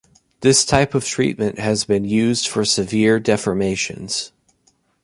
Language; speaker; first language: English; native; English